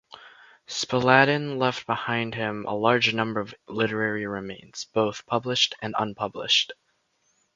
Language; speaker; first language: English; native; English